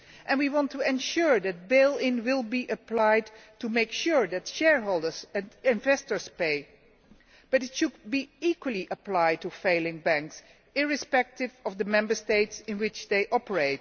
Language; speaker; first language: English; non-native, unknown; Dutch